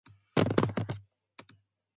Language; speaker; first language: English; non-native, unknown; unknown